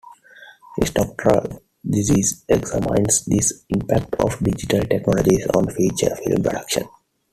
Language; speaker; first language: English; non-native, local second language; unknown